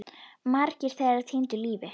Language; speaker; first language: Icelandic; native; Icelandic